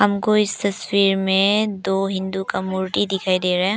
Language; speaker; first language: Hindi; non-native, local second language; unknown